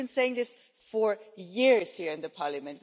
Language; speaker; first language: English; non-native, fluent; German